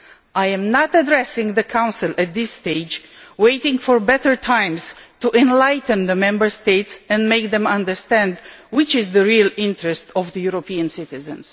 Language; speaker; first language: English; non-native, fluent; Romanian